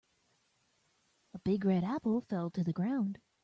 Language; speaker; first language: English; native; English